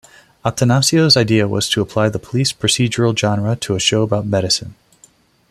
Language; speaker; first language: English; non-native, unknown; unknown